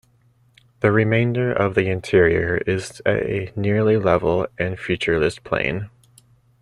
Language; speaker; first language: English; native; English